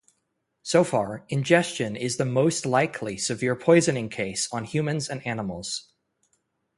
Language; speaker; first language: English; native; English